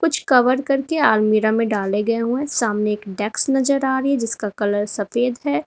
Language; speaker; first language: Hindi; native; Hindi